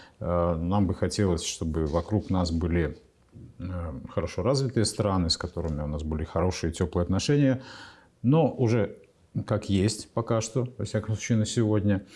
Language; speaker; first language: Russian; native; Russian